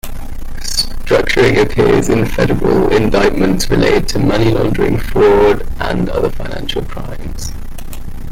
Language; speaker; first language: English; native; English